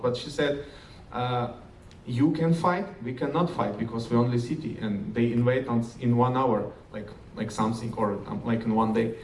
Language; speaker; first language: English; non-native, fluent; Ukrainian